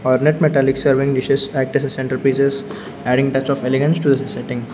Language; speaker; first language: English; non-native, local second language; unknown